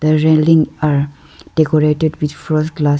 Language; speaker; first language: English; non-native, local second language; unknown